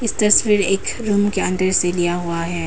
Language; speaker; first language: Hindi; non-native, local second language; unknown